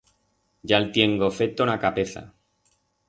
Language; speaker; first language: Aragonese; non-native, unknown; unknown